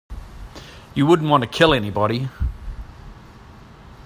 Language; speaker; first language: English; native; English